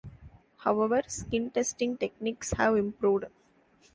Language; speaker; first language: English; non-native, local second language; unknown